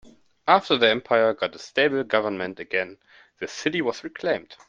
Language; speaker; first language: English; non-native, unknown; German